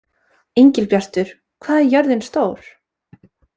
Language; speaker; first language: Icelandic; native; Icelandic